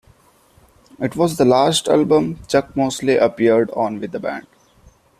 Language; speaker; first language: English; non-native, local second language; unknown